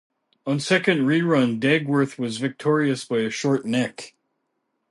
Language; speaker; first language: English; native; English